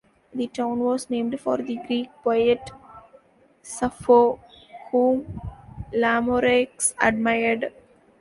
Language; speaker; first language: English; non-native, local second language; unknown